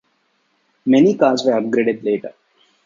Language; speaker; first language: English; non-native, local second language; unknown